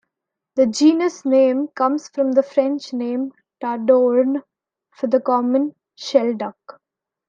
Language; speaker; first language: English; non-native, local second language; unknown